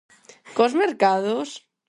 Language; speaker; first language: Galician; non-native, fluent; Spanish